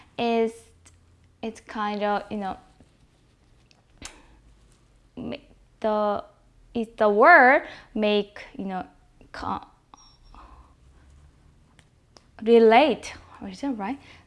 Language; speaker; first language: English; non-native, fluent; Korean